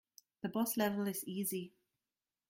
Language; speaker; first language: English; non-native, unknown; German